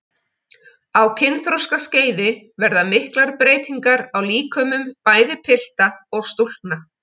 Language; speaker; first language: Icelandic; native; Icelandic